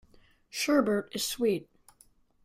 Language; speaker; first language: English; native; English